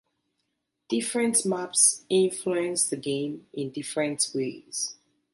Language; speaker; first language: English; native; English